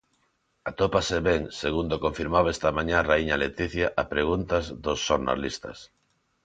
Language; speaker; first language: Galician; non-native, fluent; Spanish